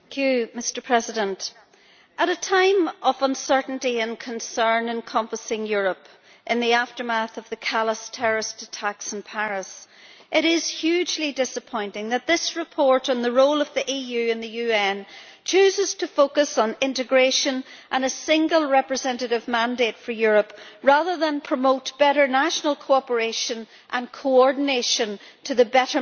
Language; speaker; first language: English; native; English